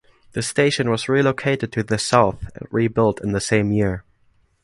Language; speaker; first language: English; non-native, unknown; German